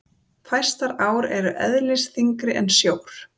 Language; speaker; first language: Icelandic; native; Icelandic